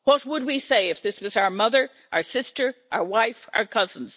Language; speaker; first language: English; native; English